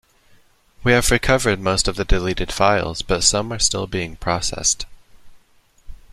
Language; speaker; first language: English; native; English